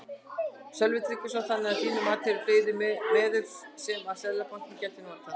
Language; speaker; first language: Icelandic; native; Icelandic